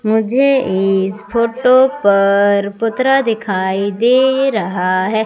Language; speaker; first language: Hindi; native; Hindi